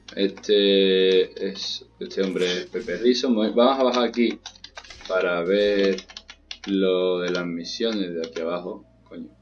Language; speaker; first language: Spanish; native; Spanish